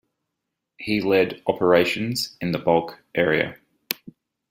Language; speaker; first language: English; native; English